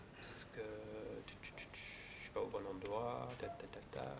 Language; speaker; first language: French; non-native, fluent; English